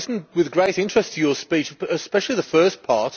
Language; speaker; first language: English; native; English